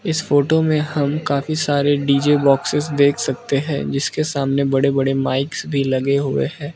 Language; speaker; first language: Hindi; non-native, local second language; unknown